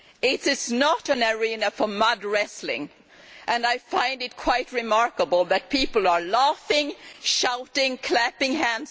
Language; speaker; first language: English; non-native, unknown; Swedish